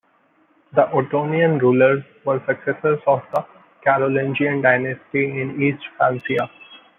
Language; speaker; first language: English; non-native, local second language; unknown